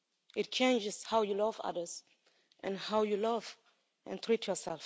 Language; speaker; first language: English; non-native, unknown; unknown